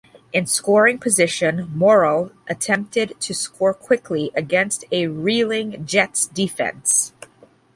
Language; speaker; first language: English; native; English